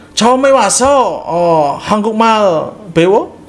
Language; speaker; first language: Korean; non-native, learner; Indonesian